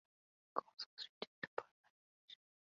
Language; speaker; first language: English; non-native, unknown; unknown